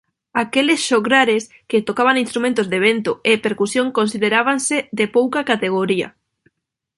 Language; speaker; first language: Galician; non-native, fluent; Spanish